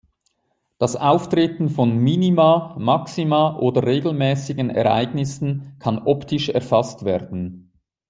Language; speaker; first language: German; native; German